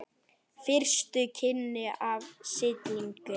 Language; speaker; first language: Icelandic; native; Icelandic